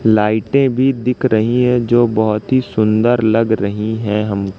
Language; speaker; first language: Hindi; native; Hindi